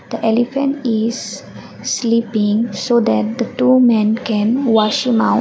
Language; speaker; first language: English; non-native, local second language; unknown